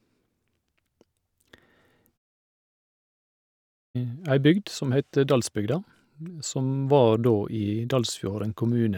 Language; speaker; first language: Norwegian; native; Norwegian